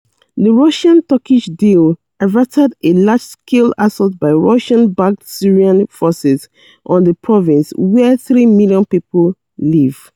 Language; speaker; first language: English; non-native, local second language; Yoruba